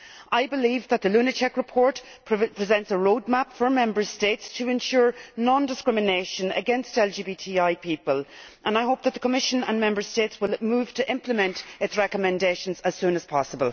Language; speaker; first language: English; native; English